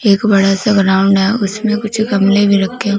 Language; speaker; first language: Hindi; non-native, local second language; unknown